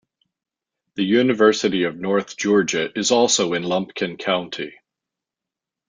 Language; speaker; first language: English; native; English